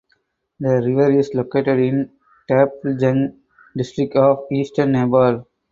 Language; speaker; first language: English; non-native, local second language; Tamil